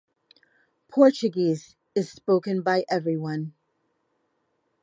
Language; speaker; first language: English; native; English